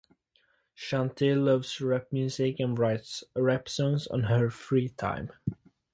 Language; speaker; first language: English; native; English